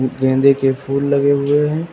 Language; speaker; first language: Hindi; native; Hindi